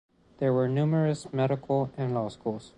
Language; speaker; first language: English; non-native, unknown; Spanish